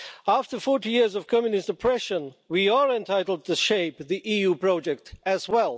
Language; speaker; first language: English; non-native, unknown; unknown